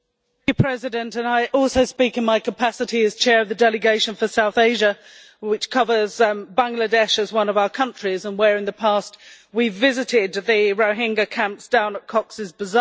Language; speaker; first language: English; native; English